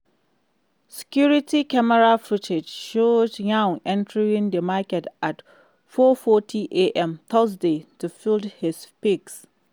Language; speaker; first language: English; non-native, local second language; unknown